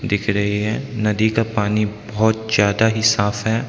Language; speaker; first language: Hindi; non-native, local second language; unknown